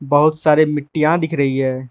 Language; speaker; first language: Hindi; non-native, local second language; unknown